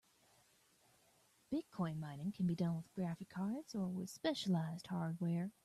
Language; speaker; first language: English; native; English